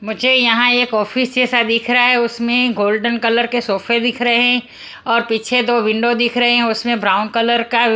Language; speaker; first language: Hindi; non-native, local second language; Punjabi